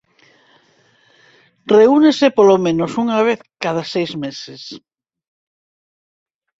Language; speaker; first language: Galician; non-native, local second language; Spanish